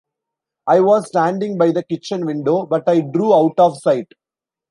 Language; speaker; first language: English; non-native, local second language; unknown